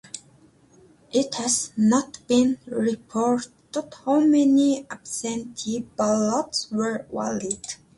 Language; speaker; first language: English; native; English